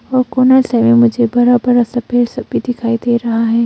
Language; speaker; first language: Hindi; early bilingual, other home language; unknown